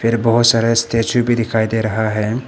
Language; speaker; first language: Hindi; early bilingual, other home language; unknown